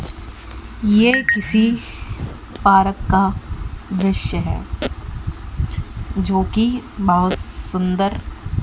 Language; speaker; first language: Hindi; native; Hindi